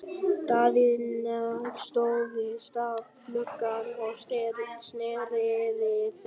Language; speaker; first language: Icelandic; non-native, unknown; Vietnamese